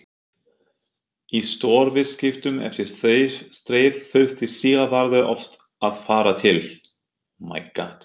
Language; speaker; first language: Icelandic; non-native, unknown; German